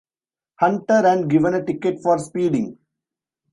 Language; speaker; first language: English; non-native, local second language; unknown